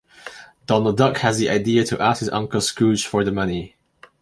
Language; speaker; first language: English; non-native, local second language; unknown